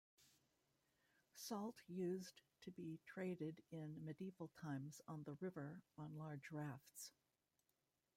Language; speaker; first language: English; native; English